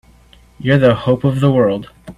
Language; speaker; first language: English; native; English